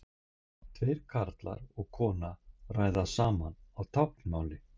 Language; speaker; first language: Icelandic; native; Icelandic